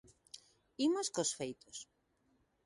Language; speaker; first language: Galician; native; Galician